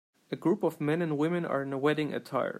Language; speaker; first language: English; non-native, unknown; Turkish